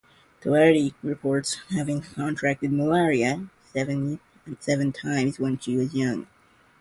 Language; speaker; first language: English; non-native, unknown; Georgian